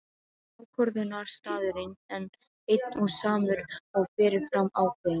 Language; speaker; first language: Icelandic; non-native, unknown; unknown